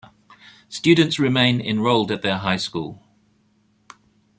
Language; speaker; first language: English; native; English